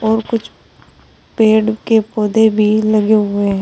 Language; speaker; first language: Hindi; native; Hindi